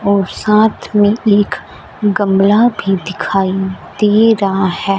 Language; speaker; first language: Hindi; non-native, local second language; Punjabi